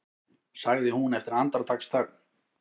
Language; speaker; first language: Icelandic; native; Icelandic